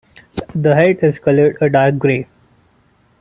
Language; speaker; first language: English; non-native, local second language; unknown